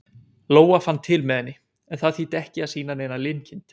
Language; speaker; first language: Icelandic; native; Icelandic